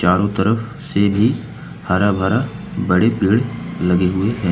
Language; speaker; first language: Hindi; native; Hindi